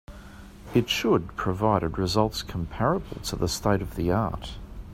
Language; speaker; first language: English; native; English